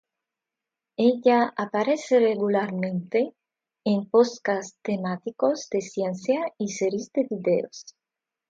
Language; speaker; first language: Spanish; non-native, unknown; Russian